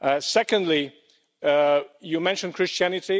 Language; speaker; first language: English; non-native, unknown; Hungarian